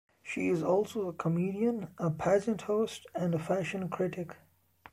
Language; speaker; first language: English; non-native, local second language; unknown